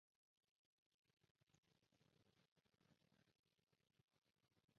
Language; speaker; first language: English; non-native, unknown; Spanish